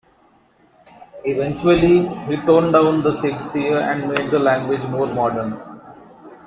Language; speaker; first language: English; non-native, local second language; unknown